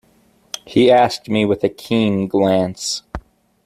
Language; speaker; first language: English; native; English